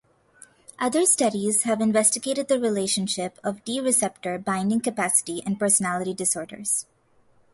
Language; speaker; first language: English; non-native, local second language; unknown